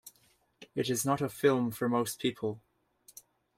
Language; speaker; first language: English; native; English